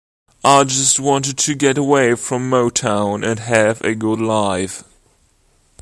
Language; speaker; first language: English; non-native, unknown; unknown